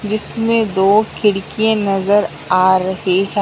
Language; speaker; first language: Hindi; non-native, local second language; Punjabi